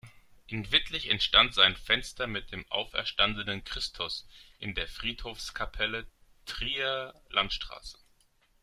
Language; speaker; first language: German; non-native, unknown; Greek